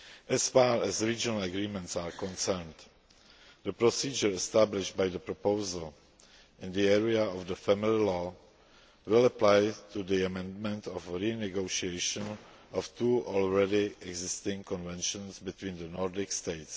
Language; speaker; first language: English; non-native, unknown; Czech